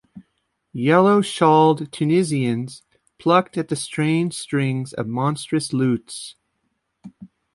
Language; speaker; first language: English; native; English